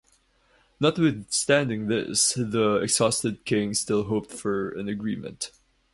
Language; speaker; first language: English; non-native, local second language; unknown